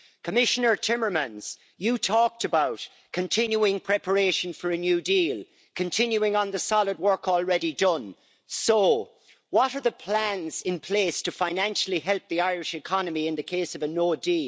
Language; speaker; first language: English; native; English